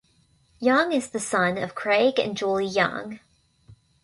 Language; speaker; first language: English; native; English